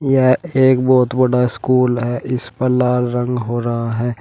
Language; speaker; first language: Hindi; native; Hindi